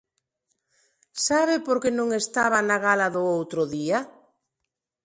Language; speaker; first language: Galician; non-native, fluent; Spanish